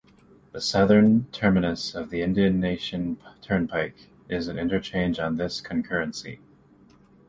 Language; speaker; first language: English; native; English